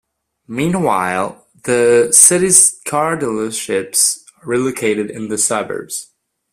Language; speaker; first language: English; non-native, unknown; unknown